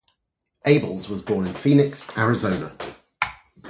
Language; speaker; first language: English; native; English